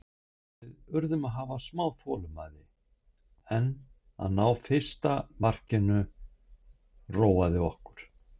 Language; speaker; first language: Icelandic; native; Icelandic